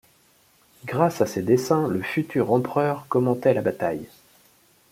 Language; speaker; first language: French; native; French